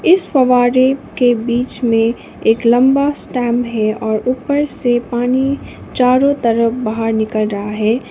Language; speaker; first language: Hindi; non-native, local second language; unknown